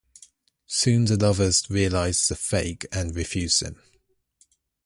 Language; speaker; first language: English; native; English